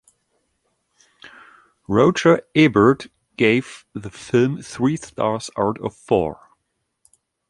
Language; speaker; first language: English; non-native, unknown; German